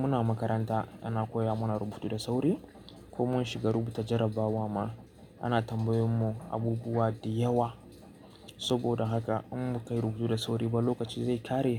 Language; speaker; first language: Hausa; native; Hausa